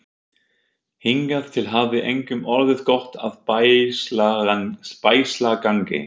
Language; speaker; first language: Icelandic; non-native, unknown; German